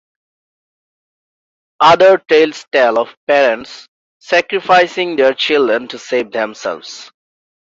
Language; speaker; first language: English; non-native, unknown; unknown